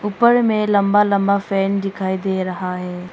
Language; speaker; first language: Hindi; non-native, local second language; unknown